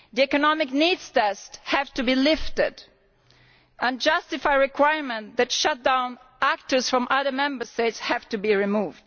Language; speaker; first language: English; non-native, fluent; Italian